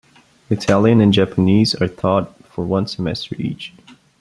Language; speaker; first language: English; non-native, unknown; Bulgarian